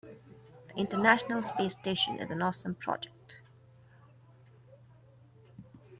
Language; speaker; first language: English; non-native, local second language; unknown